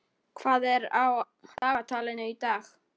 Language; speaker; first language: Icelandic; non-native, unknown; Polish